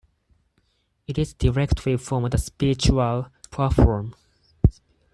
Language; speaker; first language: English; non-native, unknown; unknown